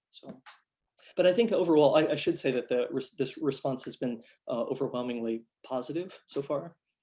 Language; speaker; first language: English; native; English